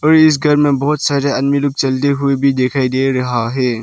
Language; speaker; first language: Hindi; non-native, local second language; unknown